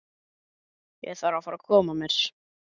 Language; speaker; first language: Icelandic; native; Icelandic